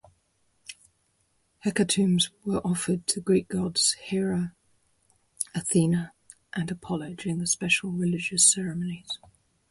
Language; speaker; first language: English; native; English